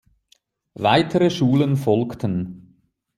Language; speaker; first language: German; native; German